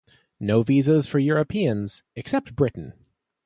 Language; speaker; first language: English; native; English